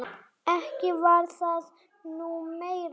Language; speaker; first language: Icelandic; native; Icelandic